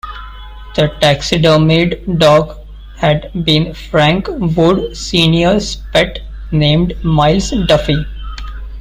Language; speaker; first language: English; non-native, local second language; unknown